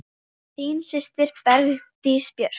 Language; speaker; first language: Icelandic; native; Icelandic